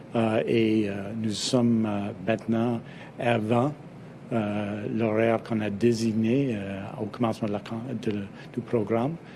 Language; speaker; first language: French; non-native, fluent; English